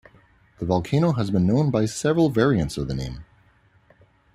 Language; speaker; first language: English; native; English